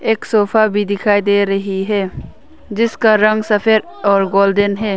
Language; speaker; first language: Hindi; non-native, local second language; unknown